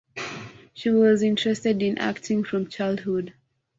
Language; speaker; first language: English; non-native, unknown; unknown